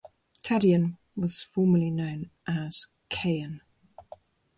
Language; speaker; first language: English; native; English